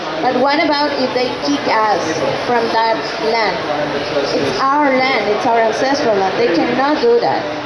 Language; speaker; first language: English; non-native, learner; Quechua